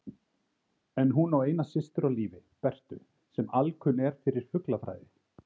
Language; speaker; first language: Icelandic; native; Icelandic